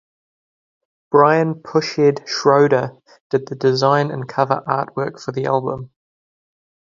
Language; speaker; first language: English; native; English